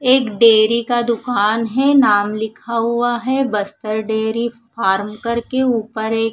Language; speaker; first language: Hindi; non-native, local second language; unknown